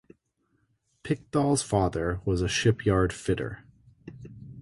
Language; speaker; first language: English; native; English